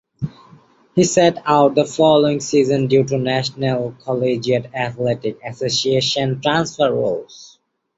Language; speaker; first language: English; non-native, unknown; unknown